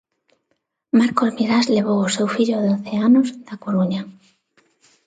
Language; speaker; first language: Galician; non-native, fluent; Spanish